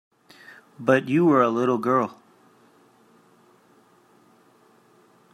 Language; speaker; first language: English; native; English